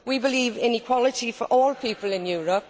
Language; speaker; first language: English; native; English